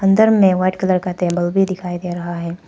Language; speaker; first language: Hindi; non-native, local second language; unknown